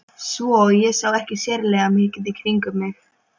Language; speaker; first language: Icelandic; non-native, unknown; Polish